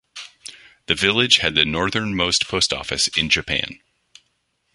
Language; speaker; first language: English; non-native, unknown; French